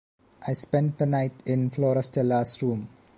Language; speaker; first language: English; non-native, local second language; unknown